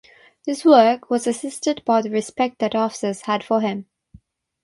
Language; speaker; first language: English; non-native, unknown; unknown